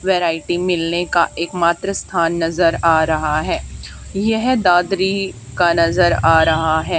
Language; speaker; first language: Hindi; native; Hindi